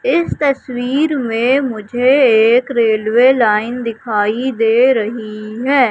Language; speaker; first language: Hindi; native; Hindi